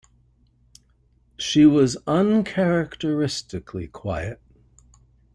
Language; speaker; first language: English; native; English